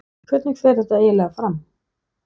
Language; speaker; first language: Icelandic; non-native, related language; Danish